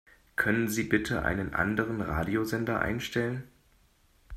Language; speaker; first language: German; native; German